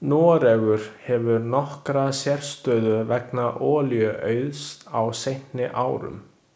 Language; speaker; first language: Icelandic; non-native, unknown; Chinese